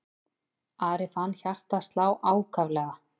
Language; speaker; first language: Icelandic; native; Icelandic